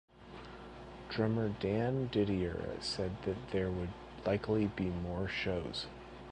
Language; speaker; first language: English; native; English